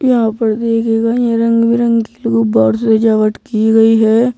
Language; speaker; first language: Hindi; native; Hindi